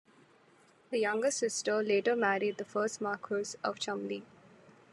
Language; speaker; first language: English; non-native, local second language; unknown